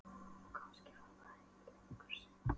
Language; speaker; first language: Icelandic; non-native, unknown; Polish